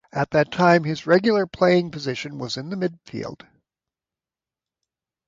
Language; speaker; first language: English; native; English